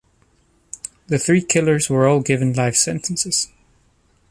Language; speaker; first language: English; non-native, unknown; Spanish